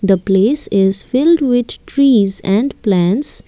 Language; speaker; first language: English; non-native, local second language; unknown